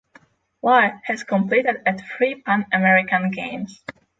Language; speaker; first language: English; non-native, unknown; Polish